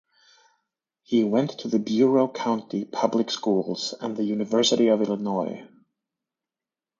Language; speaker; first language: English; native; English